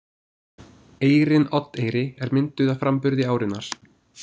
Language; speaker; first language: Icelandic; non-native, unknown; English